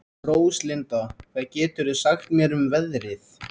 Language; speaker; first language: Icelandic; native; Icelandic